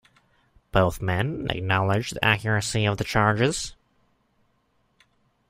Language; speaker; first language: English; native; English